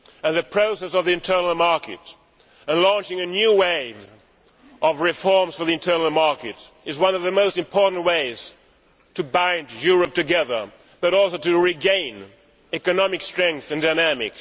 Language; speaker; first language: English; non-native, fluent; Swedish